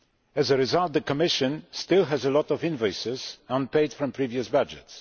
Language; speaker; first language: English; non-native, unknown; Polish